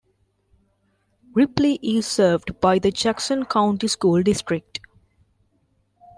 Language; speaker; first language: English; non-native, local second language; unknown